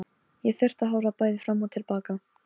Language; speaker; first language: Icelandic; non-native, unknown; Polish